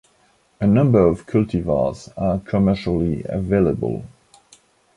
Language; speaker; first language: English; non-native, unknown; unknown